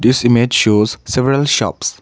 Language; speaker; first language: English; non-native, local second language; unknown